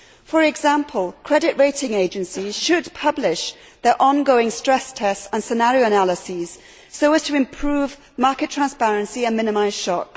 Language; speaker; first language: English; native; English